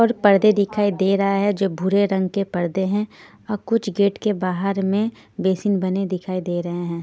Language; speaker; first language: Hindi; non-native, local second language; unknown